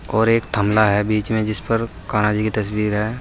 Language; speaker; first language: Hindi; native; Hindi